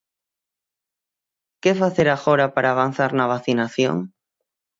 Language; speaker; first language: Galician; native; Galician